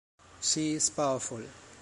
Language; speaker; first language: English; non-native, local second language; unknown